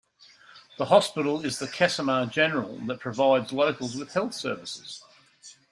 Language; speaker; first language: English; native; English